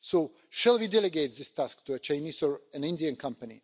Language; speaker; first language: English; non-native, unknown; Russian